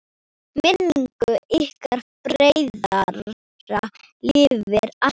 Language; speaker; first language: Icelandic; non-native, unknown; Thai